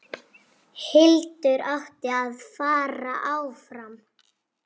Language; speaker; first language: Icelandic; native; Icelandic